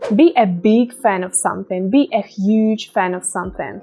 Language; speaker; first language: English; non-native, fluent; Russian